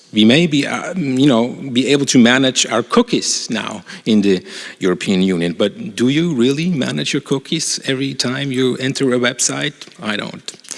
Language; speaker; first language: English; non-native, fluent; German